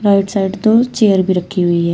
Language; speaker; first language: Hindi; native; Hindi